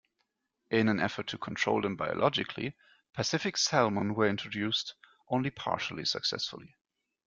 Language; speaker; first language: English; non-native, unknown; German